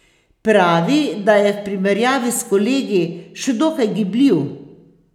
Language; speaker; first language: Slovenian; native; Slovenian